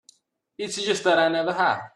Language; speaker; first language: English; non-native, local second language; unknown